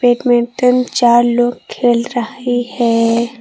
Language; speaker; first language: Hindi; non-native, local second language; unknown